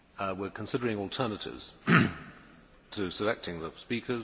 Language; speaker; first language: English; native; English